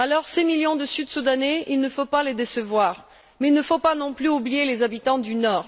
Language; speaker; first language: French; non-native, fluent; Bulgarian